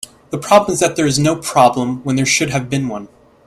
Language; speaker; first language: English; native; English